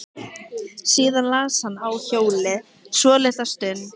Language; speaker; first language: Icelandic; native; Icelandic